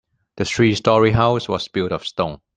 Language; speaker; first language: English; non-native, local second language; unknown